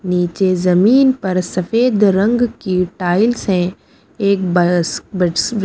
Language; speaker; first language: Hindi; non-native, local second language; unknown